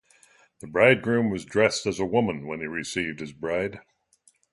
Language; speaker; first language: English; native; English